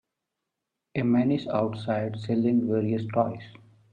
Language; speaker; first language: English; non-native, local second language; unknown